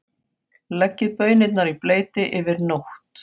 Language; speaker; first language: Icelandic; non-native, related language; Faroese